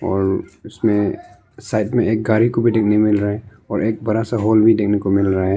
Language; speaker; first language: Hindi; early bilingual, other home language; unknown